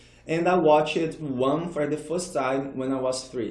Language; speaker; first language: English; non-native, fluent; Portuguese